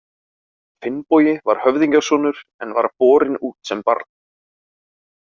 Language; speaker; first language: Icelandic; native; Icelandic